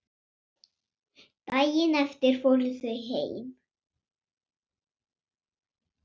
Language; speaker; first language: Icelandic; non-native, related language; Swedish